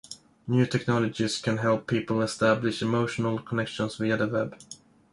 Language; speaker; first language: English; non-native, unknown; Swedish